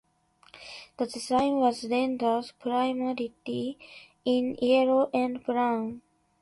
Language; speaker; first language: English; non-native, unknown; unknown